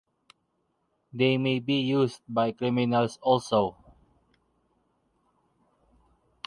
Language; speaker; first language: English; non-native, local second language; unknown